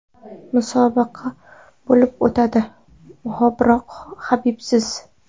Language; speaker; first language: Uzbek; non-native, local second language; Kara-Kalpak